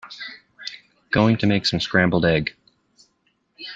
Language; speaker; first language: English; native; English